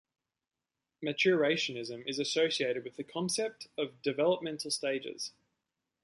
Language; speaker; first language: English; native; English